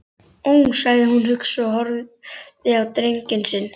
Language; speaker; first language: Icelandic; native; Icelandic